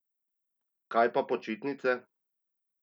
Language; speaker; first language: Slovenian; native; Slovenian